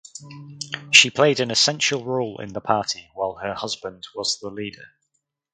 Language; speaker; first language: English; native; English